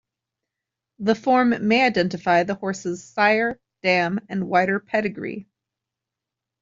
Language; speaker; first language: English; native; English